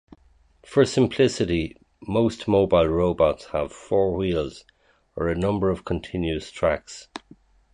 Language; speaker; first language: English; native; English